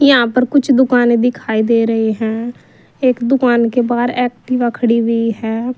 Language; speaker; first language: Hindi; native; Hindi